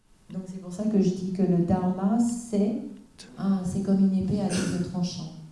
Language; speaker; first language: French; native; French